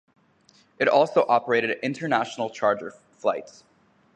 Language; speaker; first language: English; native; English